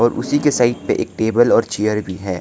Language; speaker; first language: Hindi; non-native, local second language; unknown